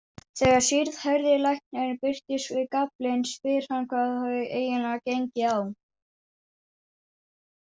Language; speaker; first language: Icelandic; non-native, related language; Danish